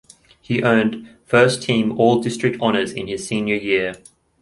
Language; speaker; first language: English; native; English